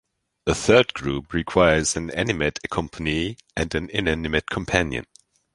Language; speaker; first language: English; non-native, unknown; German